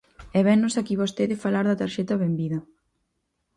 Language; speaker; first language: Galician; native; Galician